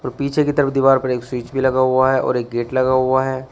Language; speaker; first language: Hindi; native; Hindi